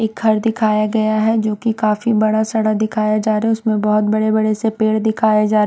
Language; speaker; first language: Hindi; non-native, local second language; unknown